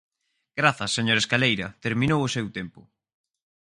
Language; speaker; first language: Galician; native; Galician